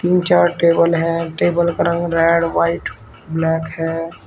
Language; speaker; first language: Hindi; native; Hindi